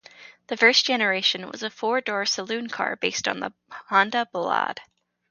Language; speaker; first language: English; native; English